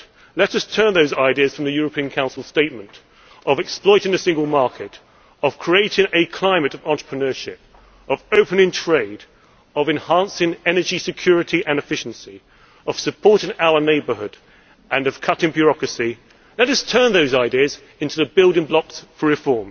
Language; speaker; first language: English; native; English